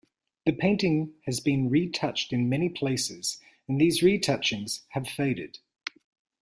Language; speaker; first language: English; native; English